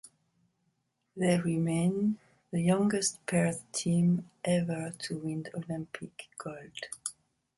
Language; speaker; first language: English; non-native, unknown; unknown